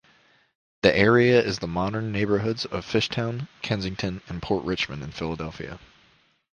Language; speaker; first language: English; native; English